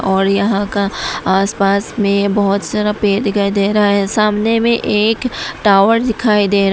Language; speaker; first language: Hindi; non-native, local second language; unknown